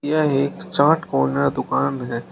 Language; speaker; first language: Hindi; native; Hindi